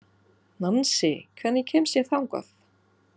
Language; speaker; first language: Icelandic; non-native, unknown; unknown